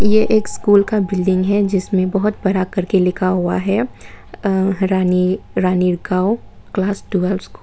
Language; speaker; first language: Hindi; non-native, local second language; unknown